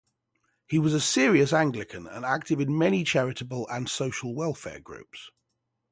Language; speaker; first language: English; native; English